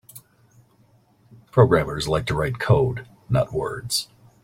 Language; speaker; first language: English; native; English